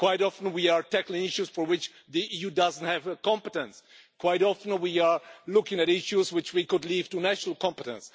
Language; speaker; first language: English; non-native, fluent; Czech